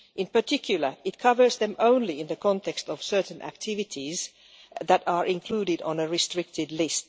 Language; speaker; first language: English; non-native, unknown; Finnish